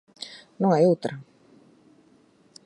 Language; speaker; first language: Galician; native; Galician